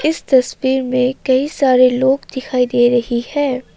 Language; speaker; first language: Hindi; non-native, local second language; Assamese